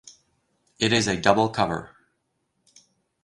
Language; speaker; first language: English; native; English